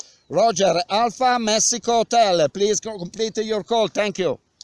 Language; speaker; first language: English; non-native, learner; Italian